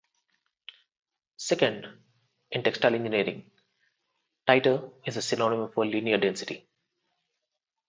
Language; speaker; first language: English; non-native, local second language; Telugu